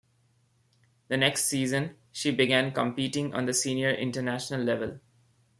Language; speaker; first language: English; non-native, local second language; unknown